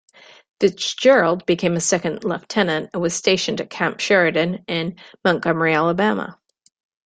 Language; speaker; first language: English; native; English